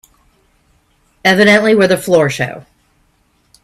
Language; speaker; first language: English; native; English